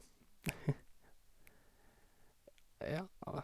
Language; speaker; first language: Norwegian; non-native, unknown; Persian